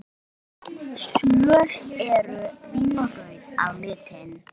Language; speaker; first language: Icelandic; native; Icelandic